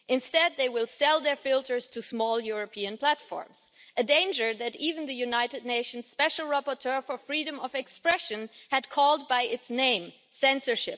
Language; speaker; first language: English; non-native, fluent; German